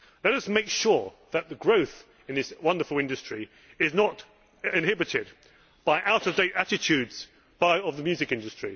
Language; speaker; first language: English; native; English